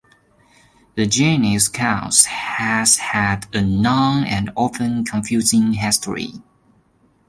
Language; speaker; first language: English; non-native, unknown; Chinese